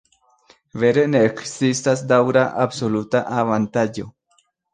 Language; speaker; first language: Esperanto; non-native, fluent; Spanish